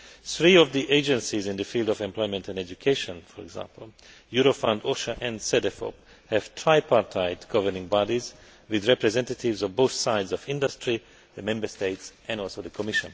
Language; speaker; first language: English; non-native, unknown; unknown